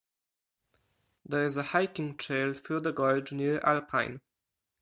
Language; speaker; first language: English; non-native, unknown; Polish